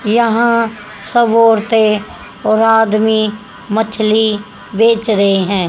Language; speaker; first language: Hindi; native; Hindi